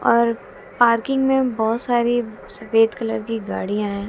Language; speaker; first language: Hindi; native; Hindi